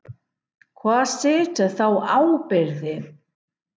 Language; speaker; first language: Icelandic; non-native, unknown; English